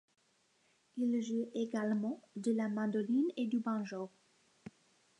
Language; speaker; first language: French; non-native, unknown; English